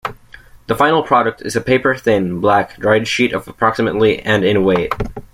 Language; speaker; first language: English; native; English